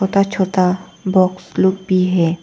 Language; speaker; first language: Hindi; non-native, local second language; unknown